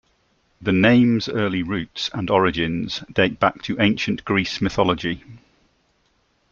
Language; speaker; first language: English; native; English